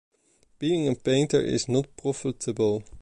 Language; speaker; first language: English; non-native, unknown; Dutch